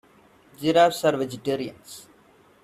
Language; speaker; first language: English; non-native, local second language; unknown